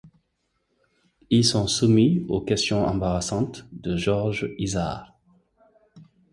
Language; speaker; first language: French; non-native, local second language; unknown